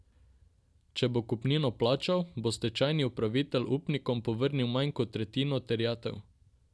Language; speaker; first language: Slovenian; non-native, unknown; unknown